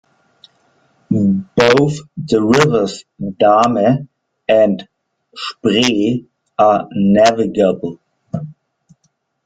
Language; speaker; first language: English; non-native, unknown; German